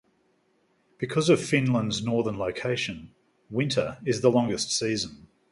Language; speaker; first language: English; native; English